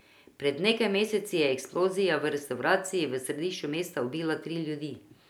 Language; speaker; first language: Slovenian; non-native, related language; Croatian